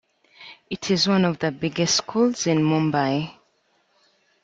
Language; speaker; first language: English; native; English